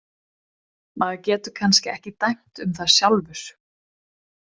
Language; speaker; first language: Icelandic; non-native, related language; Swedish